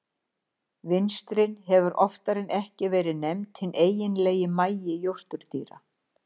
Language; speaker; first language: Icelandic; native; Icelandic